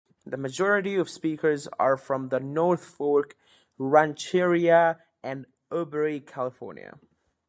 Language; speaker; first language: English; native; English